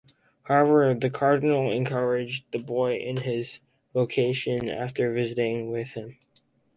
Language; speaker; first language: English; native; English